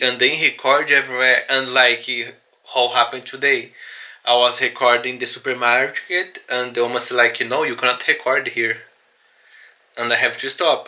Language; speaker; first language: English; non-native, learner; Portuguese